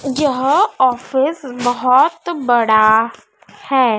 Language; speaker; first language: Hindi; native; Hindi